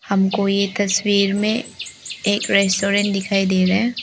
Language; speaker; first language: Hindi; non-native, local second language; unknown